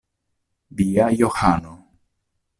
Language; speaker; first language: Esperanto; non-native, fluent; Italian